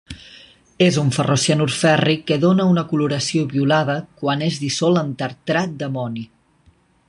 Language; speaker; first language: Catalan; native; Catalan